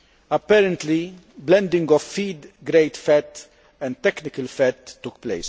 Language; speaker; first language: English; non-native, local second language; Maltese